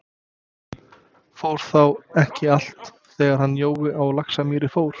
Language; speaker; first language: Icelandic; non-native, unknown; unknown